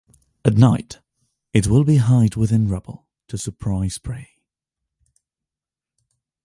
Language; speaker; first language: English; non-native, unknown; Catalan